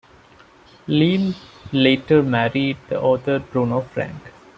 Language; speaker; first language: English; non-native, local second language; Malayalam